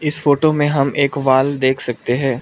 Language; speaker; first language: Hindi; non-native, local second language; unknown